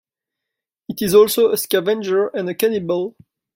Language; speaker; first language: English; non-native, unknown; French